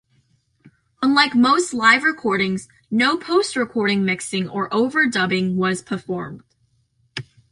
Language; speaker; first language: English; native; English